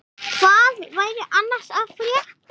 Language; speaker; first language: Icelandic; non-native, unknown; English